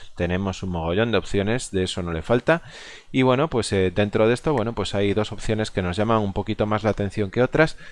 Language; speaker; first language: Spanish; non-native, local second language; Galician